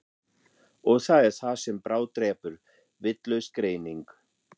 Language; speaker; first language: Icelandic; non-native, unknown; German